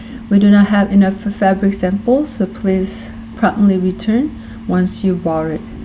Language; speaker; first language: English; non-native, fluent; Korean